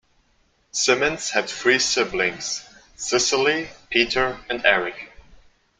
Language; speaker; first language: English; non-native, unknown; German